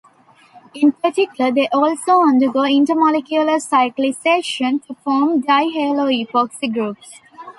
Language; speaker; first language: English; non-native, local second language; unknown